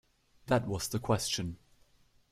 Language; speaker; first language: English; non-native, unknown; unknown